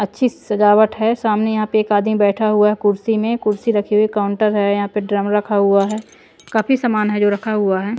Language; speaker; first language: Hindi; non-native, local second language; Punjabi